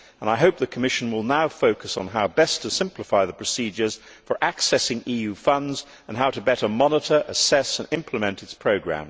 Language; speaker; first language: English; native; English